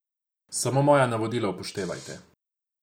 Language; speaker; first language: Slovenian; non-native, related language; Croatian